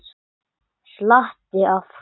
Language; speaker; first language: Icelandic; non-native, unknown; English